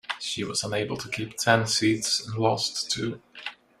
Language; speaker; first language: English; non-native, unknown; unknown